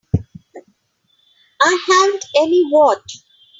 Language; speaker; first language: English; non-native, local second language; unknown